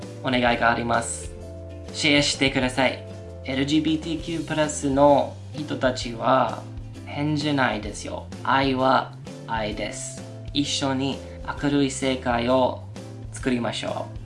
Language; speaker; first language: Japanese; non-native, learner; English